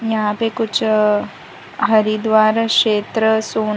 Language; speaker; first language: Hindi; non-native, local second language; Gujarati